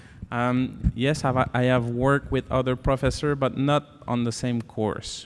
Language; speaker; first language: English; non-native, learner; French